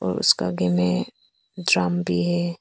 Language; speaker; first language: Hindi; non-native, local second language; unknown